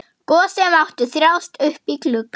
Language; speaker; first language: Icelandic; non-native, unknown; German